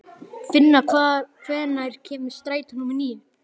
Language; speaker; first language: Icelandic; native; Icelandic